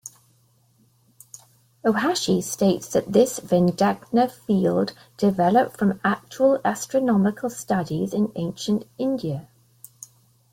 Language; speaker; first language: English; native; English